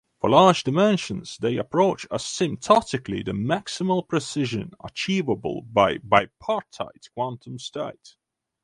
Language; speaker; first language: English; non-native, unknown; Latvian